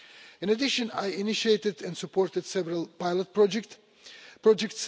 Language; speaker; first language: English; non-native, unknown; Russian